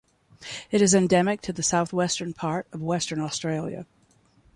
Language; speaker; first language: English; native; English